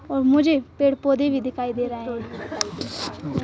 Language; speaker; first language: Hindi; native; Hindi